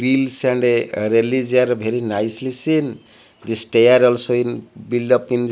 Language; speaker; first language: English; non-native, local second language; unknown